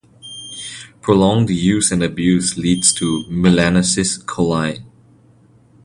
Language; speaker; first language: English; non-native, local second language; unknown